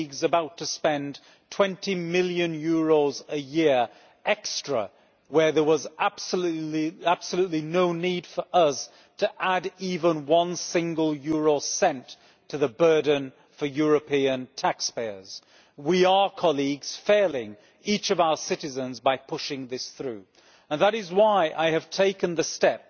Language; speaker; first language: English; native; English